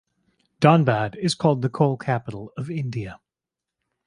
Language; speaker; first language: English; native; English